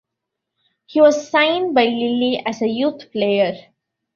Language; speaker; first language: English; non-native, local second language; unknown